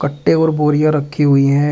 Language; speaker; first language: Hindi; native; Hindi